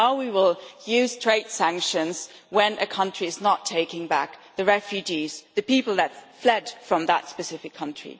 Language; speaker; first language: English; non-native, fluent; German